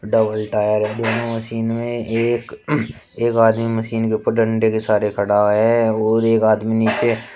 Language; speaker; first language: Hindi; native; Hindi